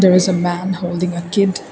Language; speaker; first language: English; non-native, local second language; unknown